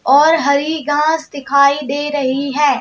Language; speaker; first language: Hindi; native; Hindi